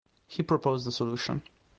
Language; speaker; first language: English; non-native, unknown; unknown